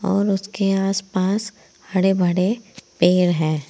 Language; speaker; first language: Hindi; native; Hindi